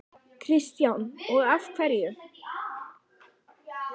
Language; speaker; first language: Icelandic; native; Icelandic